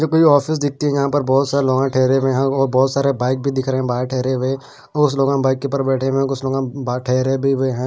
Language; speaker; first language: Hindi; non-native, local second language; Punjabi